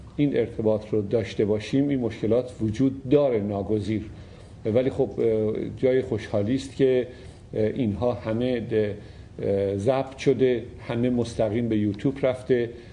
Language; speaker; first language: Persian; native; Persian